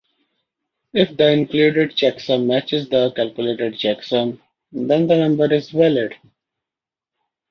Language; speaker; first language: English; non-native, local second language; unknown